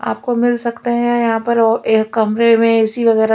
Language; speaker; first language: Hindi; native; Hindi